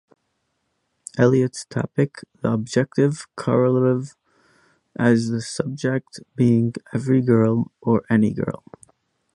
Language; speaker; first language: English; native; English